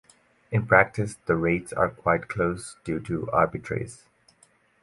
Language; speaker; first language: English; native; English